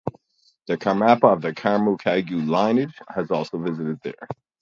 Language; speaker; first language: English; native; English